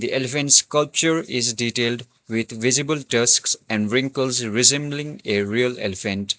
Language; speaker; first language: English; non-native, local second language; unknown